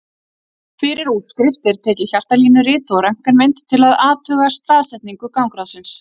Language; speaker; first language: Icelandic; native; Icelandic